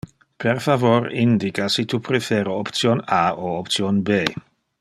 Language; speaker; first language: Interlingua; non-native, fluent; Dutch